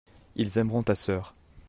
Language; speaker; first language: French; native; French